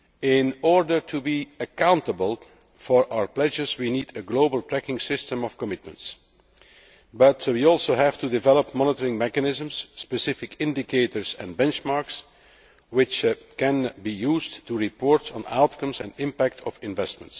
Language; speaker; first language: English; non-native, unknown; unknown